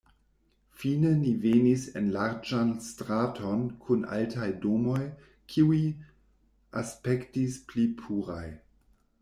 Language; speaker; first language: Esperanto; non-native, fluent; German